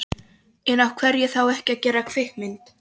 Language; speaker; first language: Icelandic; non-native, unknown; Polish